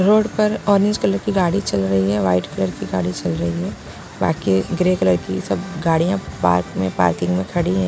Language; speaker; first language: Hindi; non-native, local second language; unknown